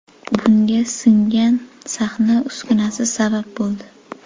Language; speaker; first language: Uzbek; native; Uzbek